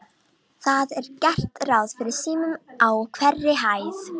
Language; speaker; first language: Icelandic; non-native, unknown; Romanian